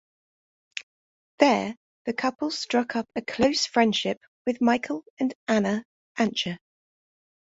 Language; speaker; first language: English; native; English